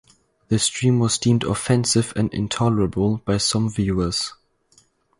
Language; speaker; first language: English; non-native, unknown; German